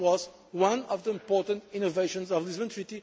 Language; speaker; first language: English; non-native, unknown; Portuguese